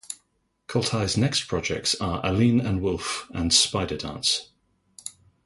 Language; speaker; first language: English; native; English